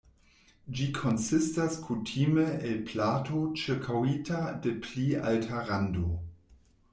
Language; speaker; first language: Esperanto; non-native, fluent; German